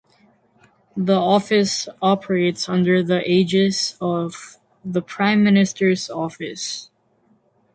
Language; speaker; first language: English; non-native, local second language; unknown